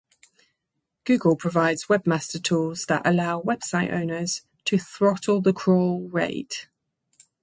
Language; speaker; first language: English; native; English